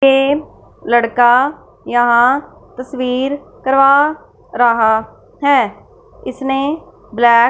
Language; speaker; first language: Hindi; non-native, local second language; Punjabi